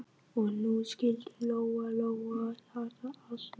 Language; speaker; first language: Icelandic; non-native, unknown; Vietnamese